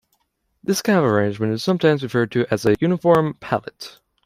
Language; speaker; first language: English; native; English